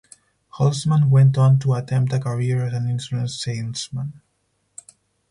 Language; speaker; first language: English; non-native, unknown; Spanish